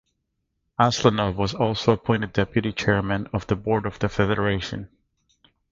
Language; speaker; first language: English; native; English